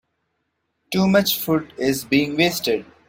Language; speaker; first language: English; non-native, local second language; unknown